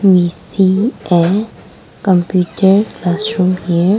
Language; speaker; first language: English; non-native, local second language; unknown